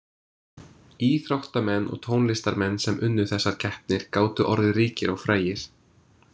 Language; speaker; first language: Icelandic; non-native, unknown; English